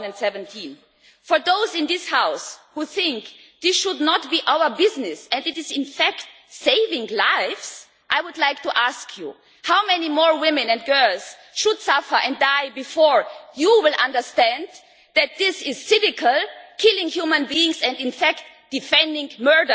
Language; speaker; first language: English; non-native, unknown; German